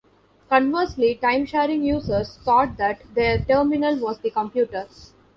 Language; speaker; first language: English; non-native, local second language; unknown